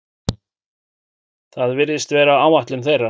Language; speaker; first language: Icelandic; native; Icelandic